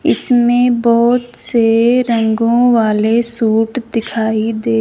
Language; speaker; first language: Hindi; non-native, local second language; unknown